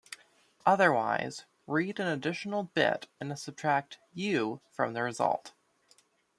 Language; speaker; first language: English; native; English